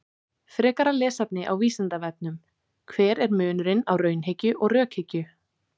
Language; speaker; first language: Icelandic; native; Icelandic